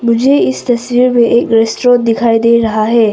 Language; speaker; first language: Hindi; non-native, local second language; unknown